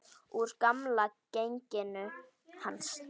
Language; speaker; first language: Icelandic; native; Icelandic